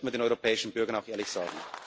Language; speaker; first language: German; native; German